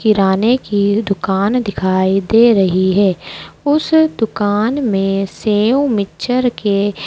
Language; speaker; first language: Hindi; native; Hindi